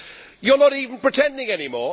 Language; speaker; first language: English; native; English